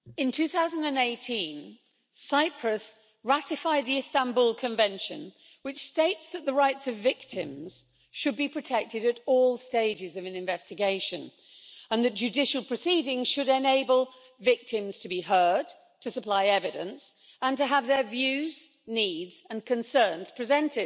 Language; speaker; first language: English; native; English